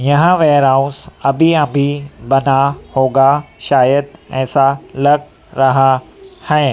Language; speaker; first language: Hindi; native; Hindi